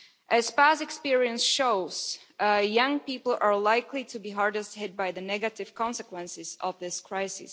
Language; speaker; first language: English; non-native, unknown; Slovak